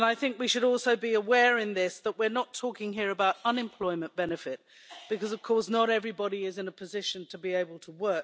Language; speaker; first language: English; native; English